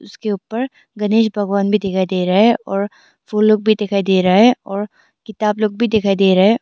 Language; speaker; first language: Hindi; early bilingual, other home language; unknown